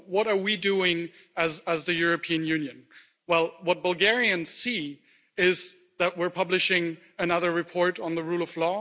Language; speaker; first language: English; non-native, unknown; German